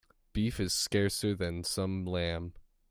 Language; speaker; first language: English; native; English